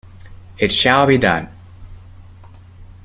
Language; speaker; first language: English; native; English